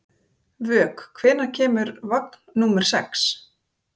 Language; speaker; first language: Icelandic; native; Icelandic